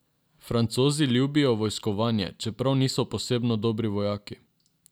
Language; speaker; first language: Slovenian; non-native, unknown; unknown